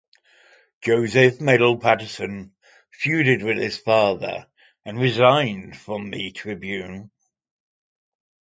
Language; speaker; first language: English; native; English